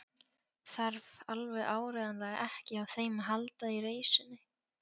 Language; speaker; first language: Icelandic; non-native, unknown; Polish